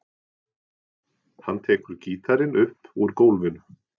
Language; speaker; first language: Icelandic; non-native, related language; Norwegian